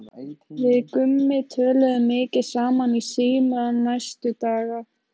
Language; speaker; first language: Icelandic; native; Icelandic